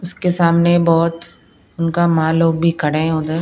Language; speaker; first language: Hindi; non-native, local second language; Punjabi